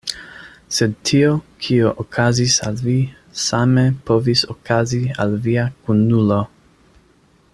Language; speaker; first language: Esperanto; non-native, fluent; English